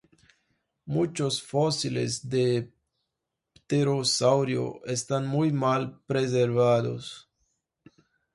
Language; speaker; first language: Spanish; non-native, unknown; Portuguese